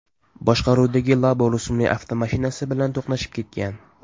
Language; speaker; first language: Uzbek; native; Uzbek